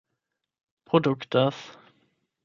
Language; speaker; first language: Esperanto; non-native, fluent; German